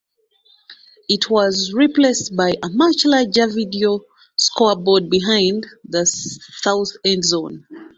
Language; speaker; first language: English; non-native, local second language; Ganda